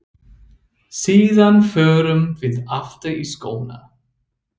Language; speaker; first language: Icelandic; non-native, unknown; English